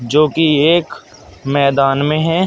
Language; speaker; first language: Hindi; native; Hindi